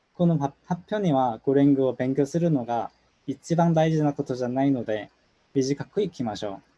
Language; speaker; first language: Japanese; non-native, fluent; Korean